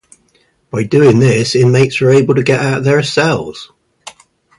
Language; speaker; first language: English; native; English